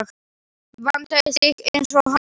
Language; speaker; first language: Icelandic; non-native, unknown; Slovak